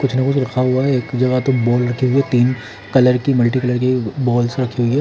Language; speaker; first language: Hindi; native; Hindi